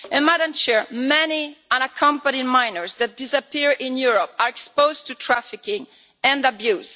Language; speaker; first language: English; non-native, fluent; Italian